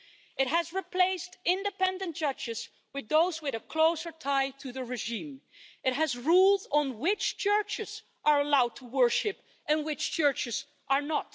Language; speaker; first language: English; non-native, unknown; Dutch